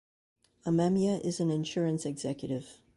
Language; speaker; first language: English; native; English